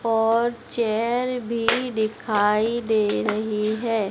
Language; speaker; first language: Hindi; native; Hindi